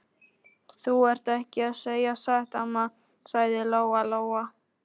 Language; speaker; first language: Icelandic; non-native, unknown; Polish